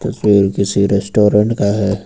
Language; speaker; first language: Hindi; native; Hindi